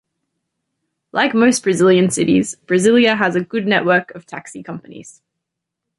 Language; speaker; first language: English; native; English